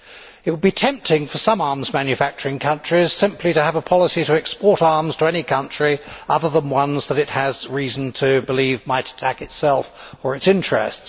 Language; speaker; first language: English; native; English